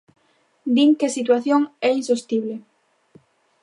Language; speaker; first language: Galician; native; Galician